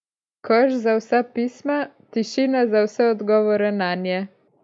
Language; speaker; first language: Slovenian; native; Slovenian